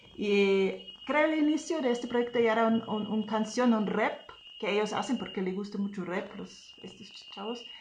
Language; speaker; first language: Spanish; non-native, fluent; German